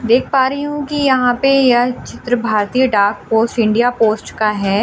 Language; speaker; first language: Hindi; native; Hindi